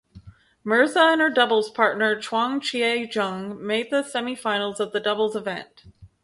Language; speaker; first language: English; native; English